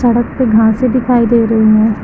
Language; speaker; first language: Hindi; native; Hindi